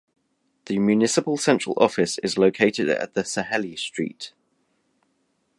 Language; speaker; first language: English; native; English